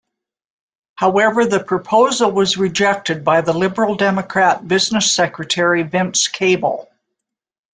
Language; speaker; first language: English; native; English